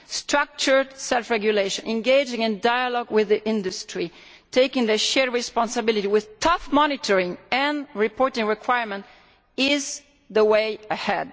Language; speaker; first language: English; non-native, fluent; Italian